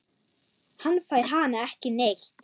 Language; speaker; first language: Icelandic; non-native, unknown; German